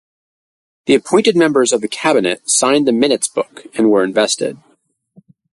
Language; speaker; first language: English; native; English